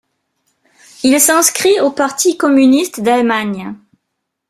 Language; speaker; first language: French; non-native, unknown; German